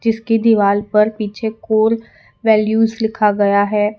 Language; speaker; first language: Hindi; non-native, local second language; Gujarati